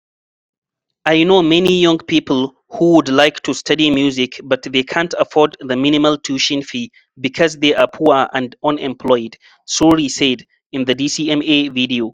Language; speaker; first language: English; non-native, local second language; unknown